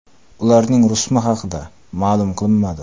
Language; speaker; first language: Uzbek; non-native, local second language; Kara-Kalpak